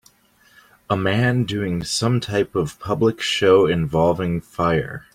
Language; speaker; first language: English; native; English